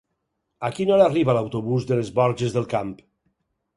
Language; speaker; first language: Catalan; native; Catalan